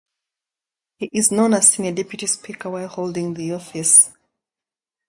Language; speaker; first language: English; native; English